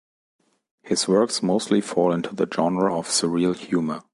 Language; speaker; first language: English; non-native, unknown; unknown